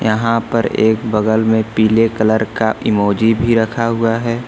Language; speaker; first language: Hindi; native; Hindi